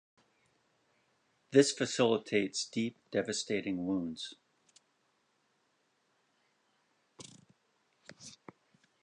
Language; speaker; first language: English; native; English